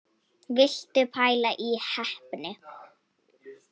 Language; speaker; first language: Icelandic; non-native, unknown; Polish